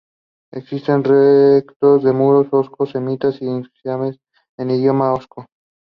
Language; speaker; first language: English; non-native, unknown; Spanish